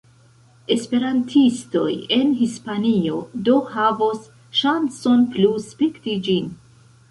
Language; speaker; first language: Esperanto; non-native, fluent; Central Kurdish